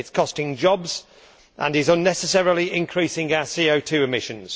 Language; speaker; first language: English; native; English